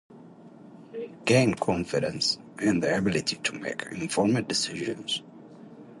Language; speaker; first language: English; native; English